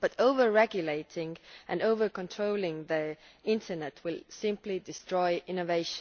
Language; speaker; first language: English; non-native, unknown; Estonian